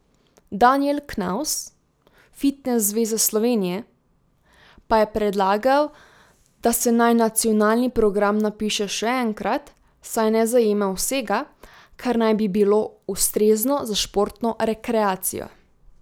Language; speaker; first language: Slovenian; native; Slovenian